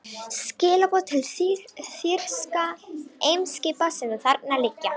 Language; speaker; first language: Icelandic; non-native, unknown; Romanian